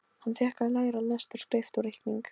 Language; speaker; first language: Icelandic; non-native, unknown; Polish